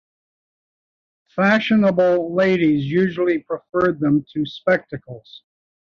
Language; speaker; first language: English; native; English